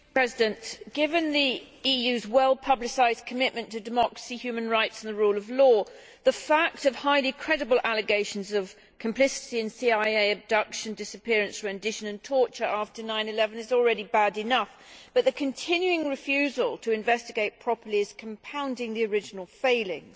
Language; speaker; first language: English; native; English